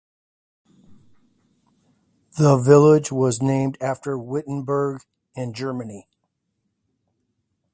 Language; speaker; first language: English; native; English